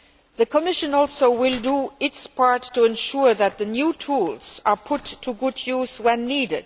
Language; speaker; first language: English; non-native, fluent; Luxembourgish